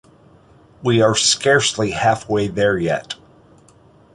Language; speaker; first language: English; native; English